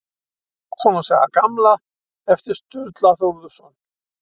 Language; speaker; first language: Icelandic; native; Icelandic